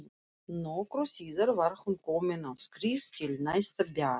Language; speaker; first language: Icelandic; non-native, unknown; Russian